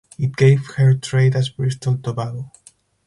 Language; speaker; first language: English; non-native, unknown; Spanish